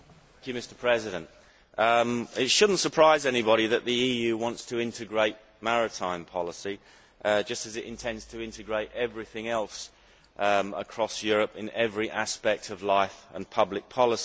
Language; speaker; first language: English; native; English